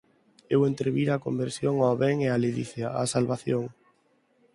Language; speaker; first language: Galician; non-native, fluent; Spanish